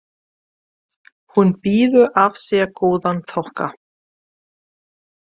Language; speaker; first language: Icelandic; non-native, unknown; German